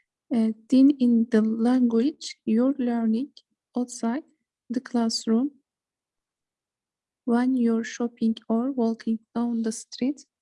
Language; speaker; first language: English; non-native, learner; Turkish